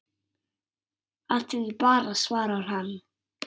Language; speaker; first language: Icelandic; native; Icelandic